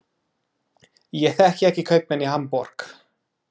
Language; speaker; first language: Icelandic; non-native, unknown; English